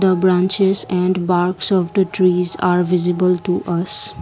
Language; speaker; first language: English; non-native, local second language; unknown